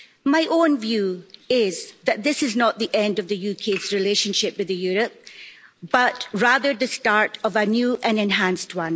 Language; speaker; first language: English; native; English